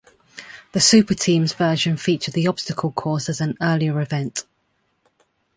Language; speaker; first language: English; native; English